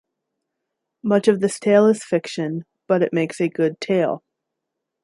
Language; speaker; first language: English; native; English